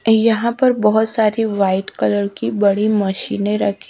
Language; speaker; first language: Hindi; native; Hindi